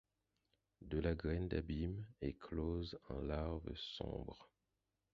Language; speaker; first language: French; non-native, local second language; Haitian Creole